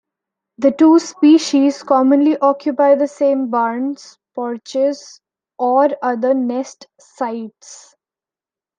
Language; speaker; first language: English; non-native, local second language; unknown